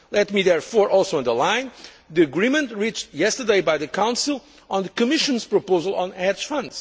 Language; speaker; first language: English; non-native, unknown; Portuguese